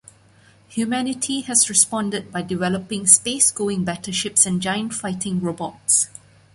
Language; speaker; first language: English; non-native, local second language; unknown